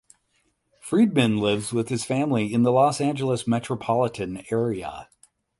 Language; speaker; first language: English; native; English